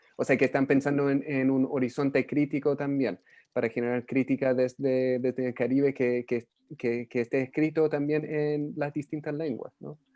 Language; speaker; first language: Spanish; non-native, fluent; English